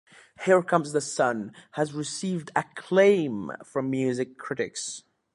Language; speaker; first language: English; native; English